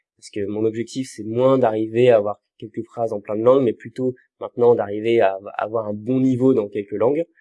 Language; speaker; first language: French; native; French